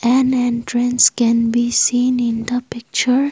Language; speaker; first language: English; non-native, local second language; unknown